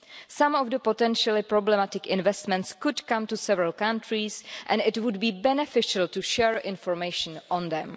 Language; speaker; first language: English; non-native, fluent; Czech